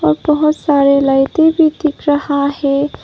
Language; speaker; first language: Hindi; non-native, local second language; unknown